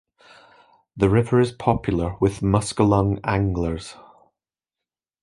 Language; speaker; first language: English; native; English